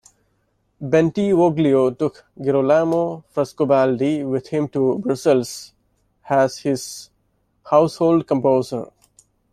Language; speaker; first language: English; non-native, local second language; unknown